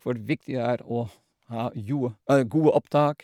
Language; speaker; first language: Norwegian; non-native, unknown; Dutch